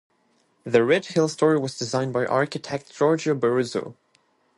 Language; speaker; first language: English; non-native, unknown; French